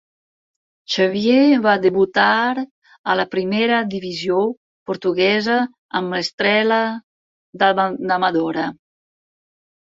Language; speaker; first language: Catalan; non-native, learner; Spanish